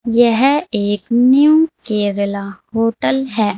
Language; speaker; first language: Hindi; native; Hindi